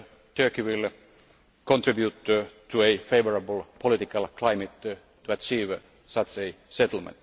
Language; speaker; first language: English; non-native, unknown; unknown